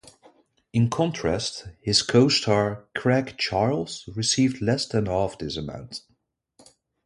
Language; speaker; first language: English; non-native, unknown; Dutch